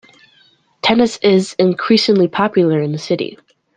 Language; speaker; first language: English; native; English